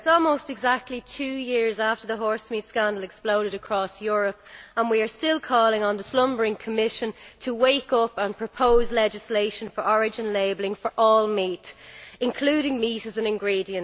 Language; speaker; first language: English; native; English